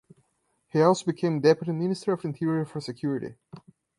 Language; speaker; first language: English; non-native, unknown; Portuguese